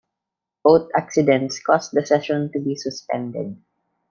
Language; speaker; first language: English; non-native, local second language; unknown